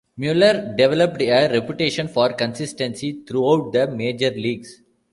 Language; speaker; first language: English; non-native, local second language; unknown